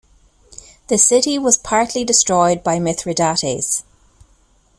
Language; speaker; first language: English; native; English